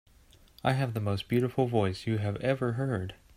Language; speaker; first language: English; native; English